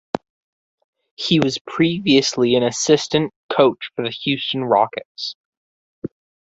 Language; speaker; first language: English; native; English